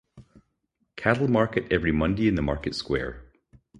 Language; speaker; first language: English; native; English